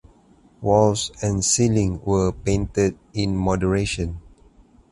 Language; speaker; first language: English; non-native, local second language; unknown